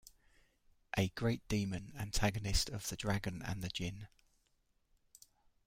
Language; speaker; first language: English; native; English